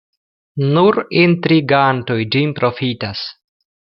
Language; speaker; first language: Esperanto; non-native, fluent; Russian